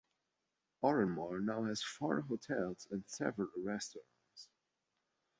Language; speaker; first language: English; non-native, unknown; German